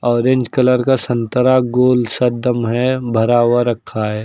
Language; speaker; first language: Hindi; native; Hindi